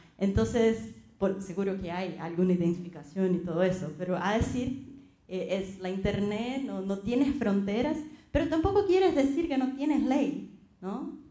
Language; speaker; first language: Spanish; non-native, related language; Portuguese